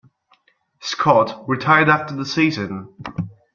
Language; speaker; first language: English; non-native, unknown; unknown